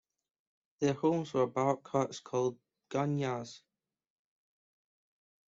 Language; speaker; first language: English; native; English